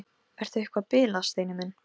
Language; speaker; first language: Icelandic; non-native, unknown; Polish